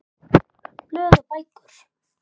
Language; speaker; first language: Icelandic; native; Icelandic